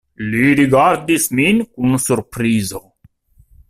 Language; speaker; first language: Esperanto; non-native, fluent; Italian